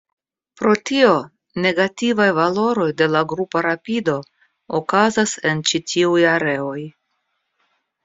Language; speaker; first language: Esperanto; non-native, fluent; Russian